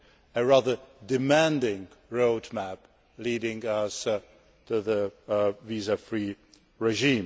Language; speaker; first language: English; non-native, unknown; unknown